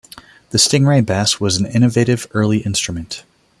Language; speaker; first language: English; non-native, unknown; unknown